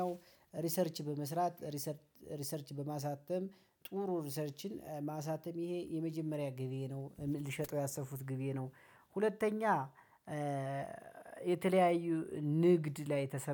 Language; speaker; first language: Amharic; native; Amharic